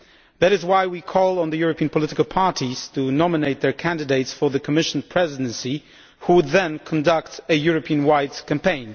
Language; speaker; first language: English; non-native, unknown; Polish